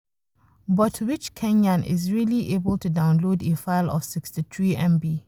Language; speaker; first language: English; non-native, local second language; Hausa